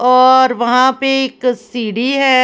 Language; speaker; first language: Hindi; non-native, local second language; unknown